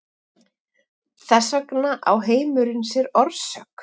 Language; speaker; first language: Icelandic; native; Icelandic